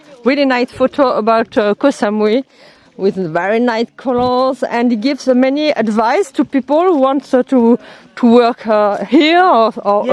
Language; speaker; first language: English; non-native, fluent; French